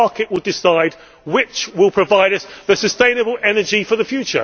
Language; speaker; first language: English; native; English